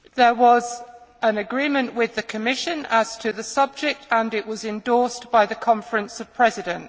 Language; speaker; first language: English; native; English